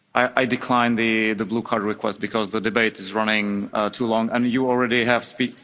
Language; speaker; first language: English; non-native, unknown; Czech